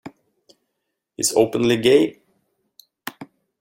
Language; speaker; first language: English; native; English